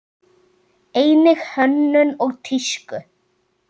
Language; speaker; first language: Icelandic; native; Icelandic